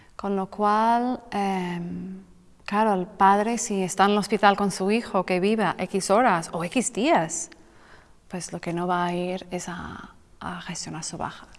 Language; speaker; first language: Spanish; non-native, fluent; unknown